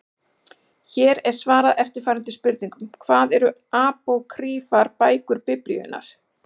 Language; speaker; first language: Icelandic; native; Icelandic